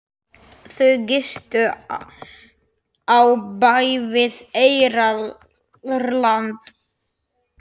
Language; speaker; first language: Icelandic; non-native, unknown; Slovak